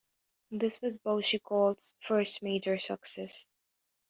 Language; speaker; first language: English; native; English